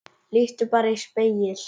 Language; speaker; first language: Icelandic; native; Icelandic